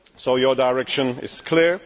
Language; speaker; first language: English; non-native, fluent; Czech